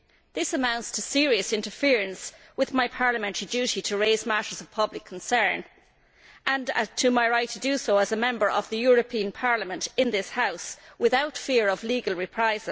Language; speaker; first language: English; native; English